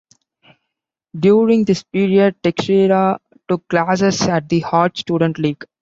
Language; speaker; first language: English; non-native, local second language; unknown